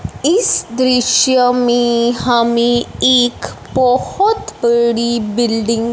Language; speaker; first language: Hindi; non-native, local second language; Punjabi